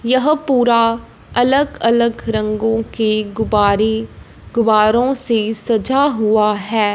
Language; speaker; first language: Hindi; non-native, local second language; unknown